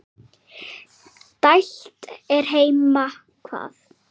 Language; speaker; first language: Icelandic; native; Icelandic